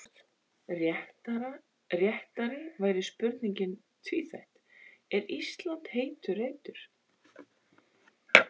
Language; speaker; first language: Icelandic; native; Icelandic